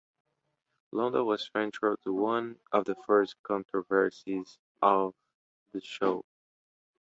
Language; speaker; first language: English; non-native, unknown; Portuguese